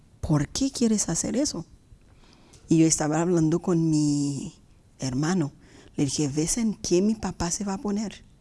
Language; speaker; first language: Spanish; native; Spanish